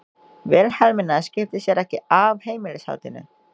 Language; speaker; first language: Icelandic; non-native, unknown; Indonesian